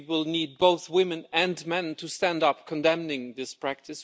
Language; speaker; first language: English; non-native, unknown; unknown